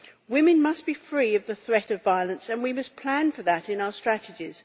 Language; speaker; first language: English; native; English